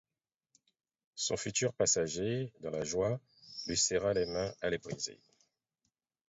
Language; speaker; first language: French; non-native, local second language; Haitian Creole